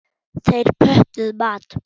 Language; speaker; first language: Icelandic; non-native, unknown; German